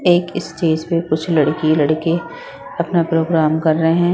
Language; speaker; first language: Hindi; native; Hindi